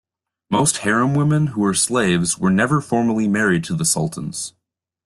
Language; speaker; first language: English; native; English